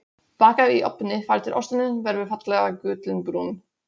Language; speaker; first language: Icelandic; non-native, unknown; Polish